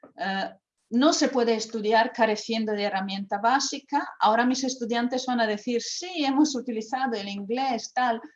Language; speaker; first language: Spanish; non-native, fluent; Croatian